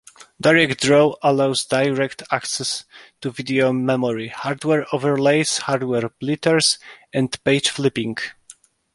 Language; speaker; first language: English; non-native, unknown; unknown